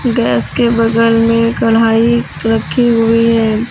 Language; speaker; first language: Hindi; native; Hindi